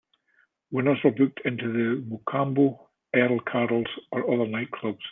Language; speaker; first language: English; native; English